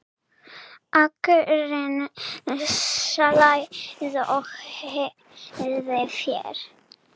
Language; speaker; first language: Icelandic; non-native, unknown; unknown